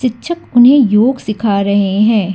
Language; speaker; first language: Hindi; non-native, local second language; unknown